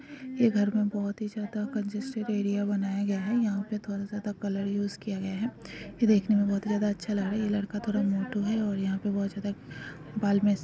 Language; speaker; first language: Hindi; non-native, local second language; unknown